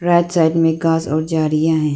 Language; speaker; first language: Hindi; non-native, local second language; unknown